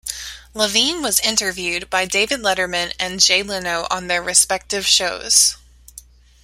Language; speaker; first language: English; native; English